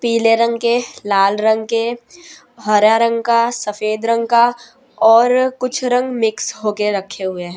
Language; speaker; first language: Hindi; non-native, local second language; Gujarati